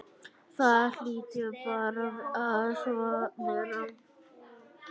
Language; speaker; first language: Icelandic; native; Icelandic